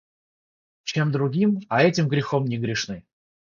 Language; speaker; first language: Russian; non-native, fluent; Georgian